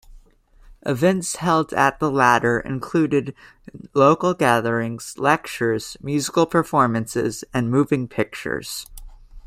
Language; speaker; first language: English; native; English